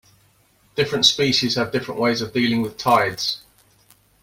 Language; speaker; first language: English; native; English